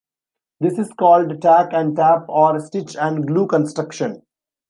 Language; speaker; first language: English; non-native, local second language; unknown